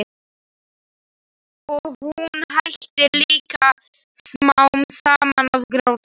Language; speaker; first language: Icelandic; non-native, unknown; Slovak